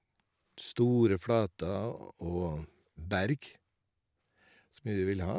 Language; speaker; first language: Norwegian; native; Norwegian